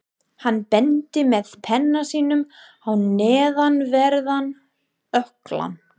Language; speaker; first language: Icelandic; non-native, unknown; English